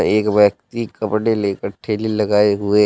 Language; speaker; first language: Hindi; native; Hindi